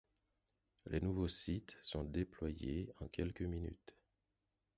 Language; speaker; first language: French; non-native, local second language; Haitian Creole